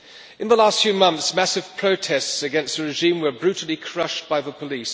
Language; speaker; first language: English; non-native, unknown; German